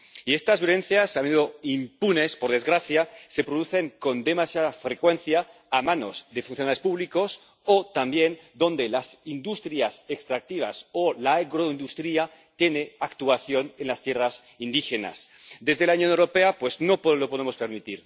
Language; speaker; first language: Spanish; native; Spanish